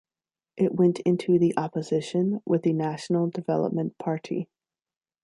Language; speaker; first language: English; native; English